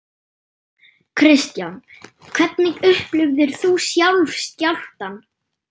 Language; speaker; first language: Icelandic; non-native, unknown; German